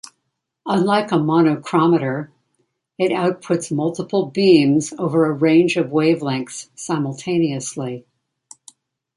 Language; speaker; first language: English; native; English